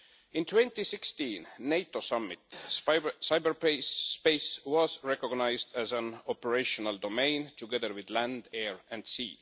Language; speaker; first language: English; non-native, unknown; Estonian